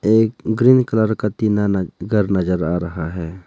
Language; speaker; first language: Hindi; non-native, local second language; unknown